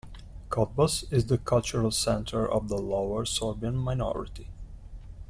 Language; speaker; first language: English; non-native, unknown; Italian